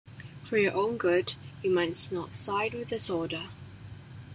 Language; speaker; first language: English; non-native, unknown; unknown